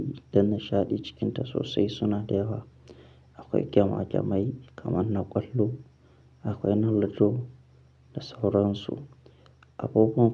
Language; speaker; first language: Hausa; non-native, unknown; Akan